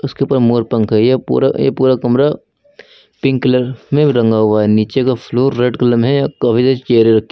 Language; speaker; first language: Hindi; native; Hindi